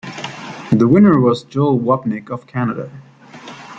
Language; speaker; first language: English; native; English